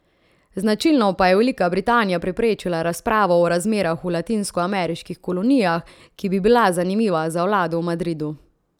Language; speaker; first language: Slovenian; native; Slovenian